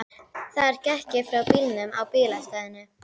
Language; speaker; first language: Icelandic; native; Icelandic